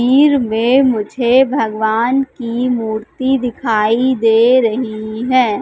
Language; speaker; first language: Hindi; native; Hindi